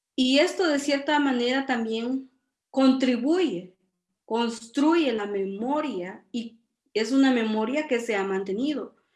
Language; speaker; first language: Spanish; non-native, local second language; Kʼicheʼ